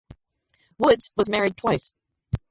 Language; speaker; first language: English; native; English